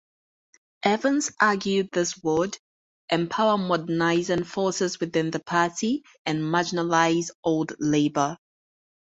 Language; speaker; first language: English; native; English